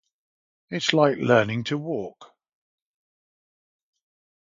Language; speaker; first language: English; native; English